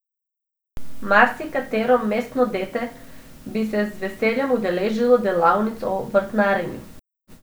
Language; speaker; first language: Slovenian; non-native, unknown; Macedonian